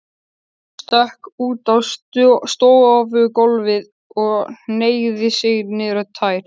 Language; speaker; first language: Icelandic; native; Icelandic